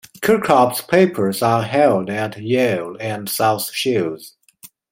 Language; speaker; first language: English; non-native, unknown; Chinese